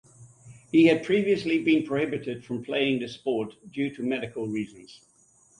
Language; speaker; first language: English; native; English